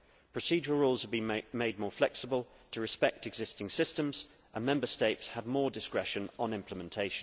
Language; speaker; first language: English; native; English